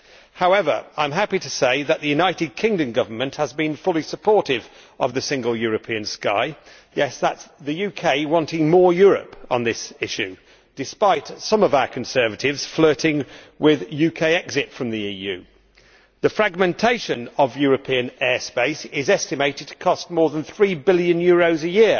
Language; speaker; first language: English; native; English